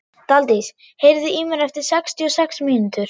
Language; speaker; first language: Icelandic; non-native, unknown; German